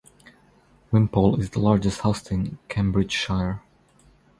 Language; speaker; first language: English; non-native, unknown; Croatian